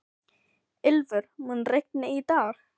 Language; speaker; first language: Icelandic; non-native, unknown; Filipino